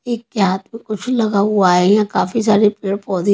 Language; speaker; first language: Hindi; native; Hindi